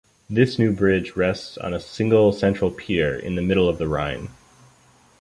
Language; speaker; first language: English; native; English